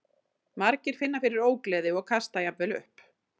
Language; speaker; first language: Icelandic; native; Icelandic